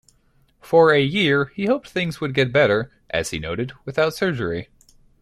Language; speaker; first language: English; native; English